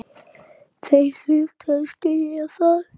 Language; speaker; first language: Icelandic; native; Icelandic